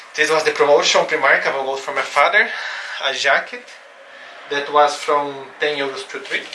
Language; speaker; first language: English; non-native, fluent; Portuguese